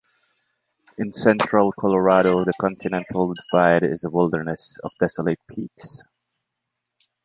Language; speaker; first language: English; non-native, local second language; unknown